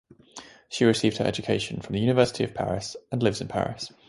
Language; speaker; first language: English; native; English